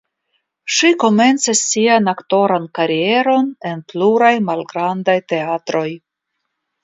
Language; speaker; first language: Esperanto; non-native, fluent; Russian